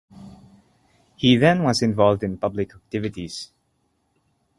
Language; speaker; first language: English; non-native, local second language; Cebuano